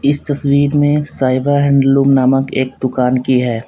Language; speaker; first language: Hindi; native; Hindi